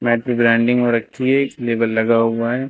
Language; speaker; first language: Hindi; native; Hindi